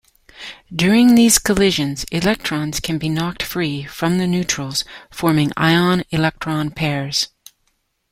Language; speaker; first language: English; native; English